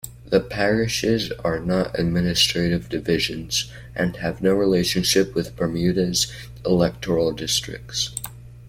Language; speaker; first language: English; native; English